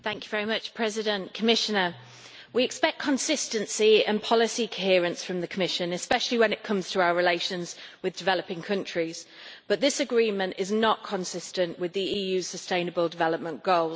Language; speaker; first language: English; native; English